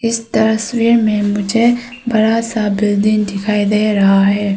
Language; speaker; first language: Hindi; early bilingual, other home language; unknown